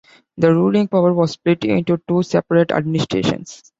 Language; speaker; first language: English; non-native, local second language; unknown